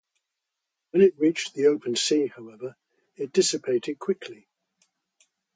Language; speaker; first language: English; native; English